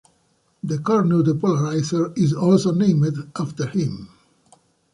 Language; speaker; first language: English; native; English